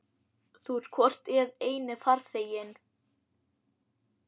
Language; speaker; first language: Icelandic; native; Icelandic